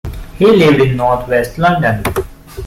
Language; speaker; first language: English; non-native, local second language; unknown